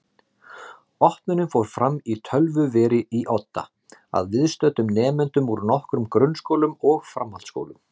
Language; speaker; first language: Icelandic; native; Icelandic